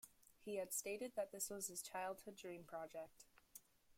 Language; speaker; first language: English; native; English